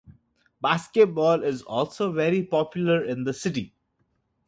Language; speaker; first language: English; non-native, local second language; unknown